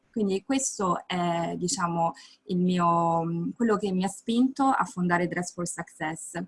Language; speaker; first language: Italian; native; Italian